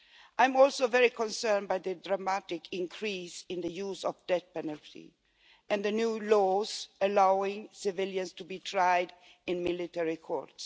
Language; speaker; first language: English; non-native, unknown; Swedish